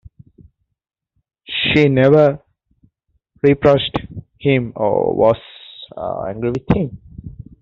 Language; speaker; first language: English; native; English